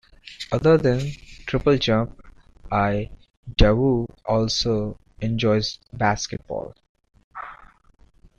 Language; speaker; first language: English; non-native, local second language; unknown